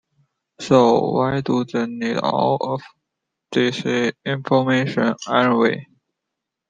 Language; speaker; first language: English; non-native, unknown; Chinese